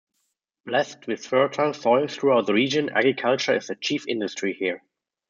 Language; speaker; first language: English; non-native, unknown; German